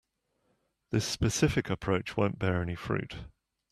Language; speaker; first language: English; native; English